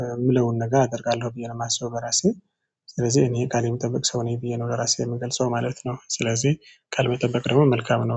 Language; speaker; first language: Amharic; non-native, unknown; Tigrinya